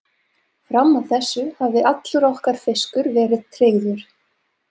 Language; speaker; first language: Icelandic; non-native, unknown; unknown